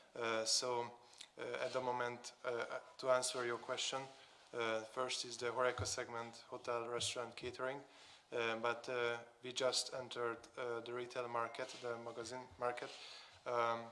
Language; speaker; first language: English; non-native, fluent; Hungarian